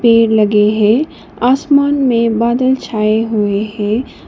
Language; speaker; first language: Hindi; non-native, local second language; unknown